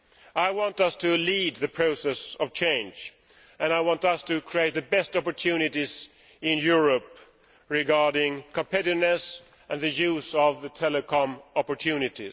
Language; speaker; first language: English; non-native, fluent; Swedish